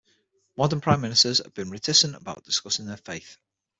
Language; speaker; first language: English; native; English